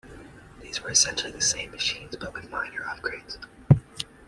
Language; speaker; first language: English; native; English